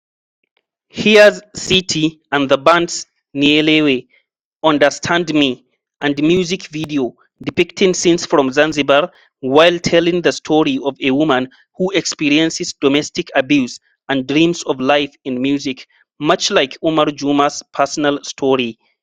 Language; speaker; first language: English; non-native, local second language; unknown